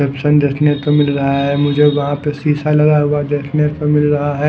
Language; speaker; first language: Hindi; non-native, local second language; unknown